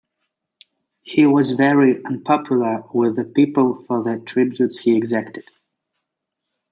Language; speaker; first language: English; native; English